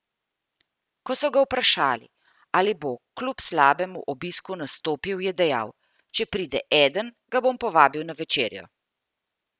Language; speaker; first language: Slovenian; native; Slovenian